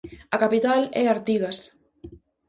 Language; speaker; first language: Galician; native; Galician